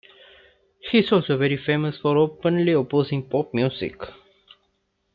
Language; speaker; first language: English; non-native, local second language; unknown